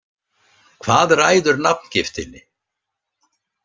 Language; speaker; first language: Icelandic; native; Icelandic